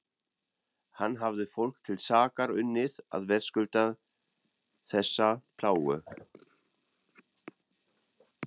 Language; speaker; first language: Icelandic; non-native, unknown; German